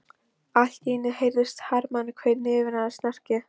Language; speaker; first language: Icelandic; non-native, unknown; Polish